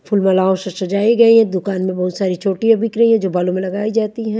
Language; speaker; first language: Hindi; native; Hindi